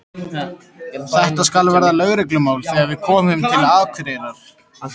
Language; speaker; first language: Icelandic; native; Icelandic